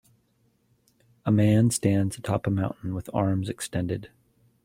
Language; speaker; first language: English; native; English